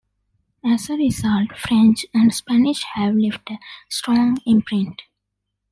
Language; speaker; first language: English; non-native, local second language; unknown